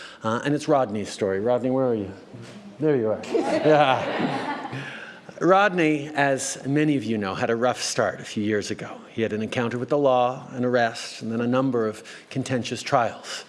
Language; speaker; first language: English; native; English